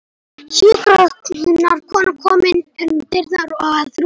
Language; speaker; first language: Icelandic; non-native, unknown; Polish